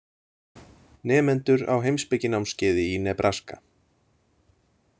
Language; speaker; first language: Icelandic; native; Icelandic